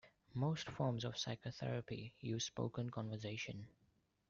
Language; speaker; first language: English; non-native, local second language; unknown